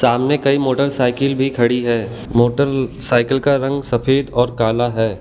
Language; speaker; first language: Hindi; non-native, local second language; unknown